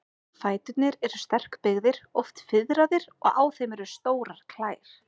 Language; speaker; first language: Icelandic; native; Icelandic